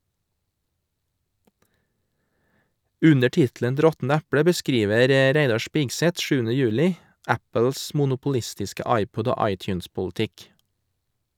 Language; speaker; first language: Norwegian; native; Norwegian